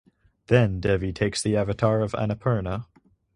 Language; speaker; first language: English; native; English